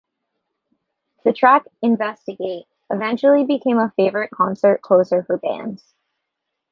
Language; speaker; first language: English; native; English